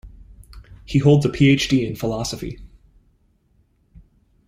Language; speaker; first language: English; native; English